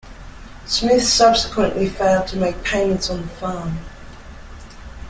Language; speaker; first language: English; native; English